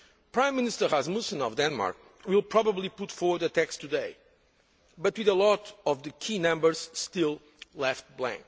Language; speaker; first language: English; non-native, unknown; Portuguese